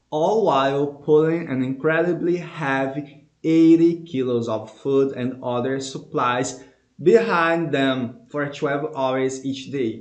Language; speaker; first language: English; non-native, fluent; Portuguese